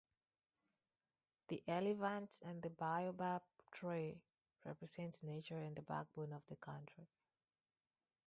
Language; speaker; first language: English; non-native, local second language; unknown